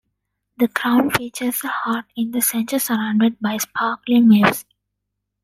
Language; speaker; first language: English; non-native, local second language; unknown